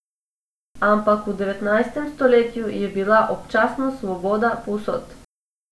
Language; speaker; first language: Slovenian; non-native, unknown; Macedonian